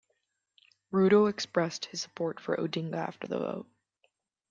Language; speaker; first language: English; non-native, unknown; German